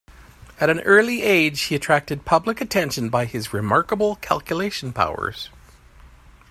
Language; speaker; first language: English; native; English